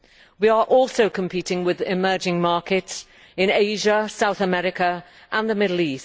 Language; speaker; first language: English; native; English